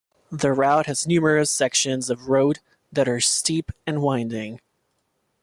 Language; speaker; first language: English; non-native, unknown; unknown